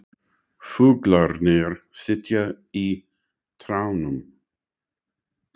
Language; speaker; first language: Icelandic; non-native, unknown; English